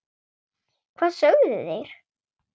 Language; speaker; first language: Icelandic; non-native, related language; Swedish